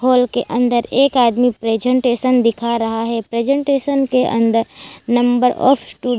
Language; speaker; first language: Hindi; non-native, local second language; Gujarati